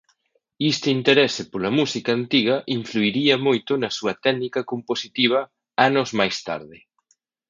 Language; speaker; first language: Galician; native; Galician